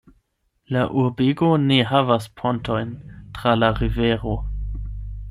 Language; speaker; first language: Esperanto; non-native, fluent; German